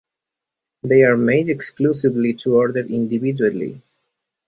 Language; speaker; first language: English; native; English